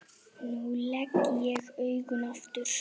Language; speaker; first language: Icelandic; native; Icelandic